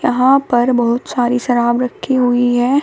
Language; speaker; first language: Hindi; native; Hindi